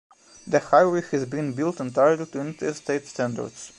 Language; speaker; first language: English; non-native, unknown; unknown